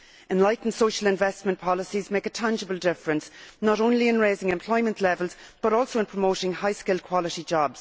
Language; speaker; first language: English; native; English